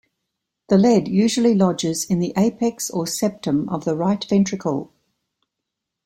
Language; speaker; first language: English; native; English